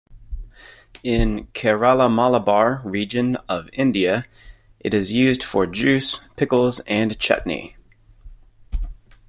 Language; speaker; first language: English; native; English